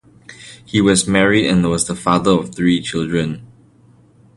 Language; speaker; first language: English; non-native, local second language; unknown